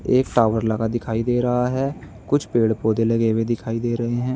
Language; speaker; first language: Hindi; native; Hindi